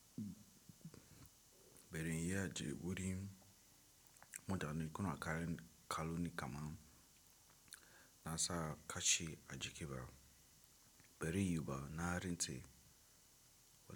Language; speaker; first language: Hausa; non-native, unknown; Tiv